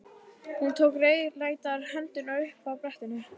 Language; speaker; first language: Icelandic; native; Icelandic